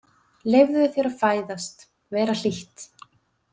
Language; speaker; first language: Icelandic; native; Icelandic